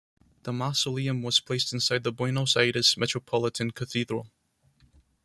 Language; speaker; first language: English; non-native, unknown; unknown